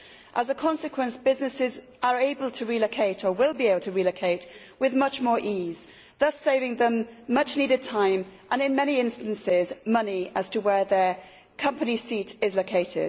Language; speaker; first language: English; native; English